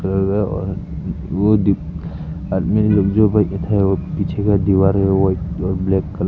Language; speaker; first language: Hindi; early bilingual, other home language; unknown